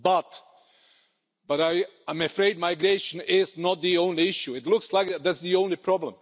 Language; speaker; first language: English; non-native, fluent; Czech